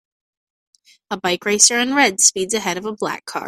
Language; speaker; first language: English; native; English